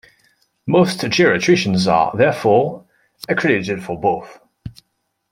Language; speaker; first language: English; non-native, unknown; French